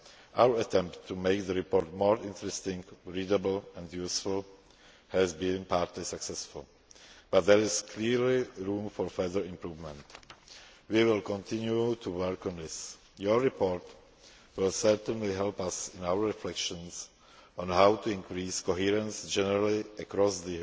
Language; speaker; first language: English; non-native, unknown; Czech